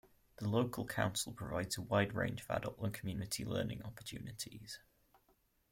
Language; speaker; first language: English; native; English